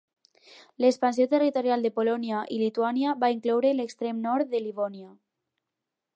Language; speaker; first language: Catalan; non-native, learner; Spanish